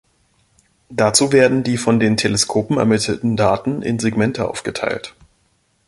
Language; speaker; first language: German; native; German